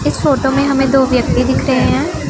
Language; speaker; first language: Hindi; non-native, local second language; Punjabi